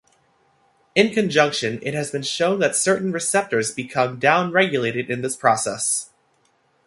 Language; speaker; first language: English; native; English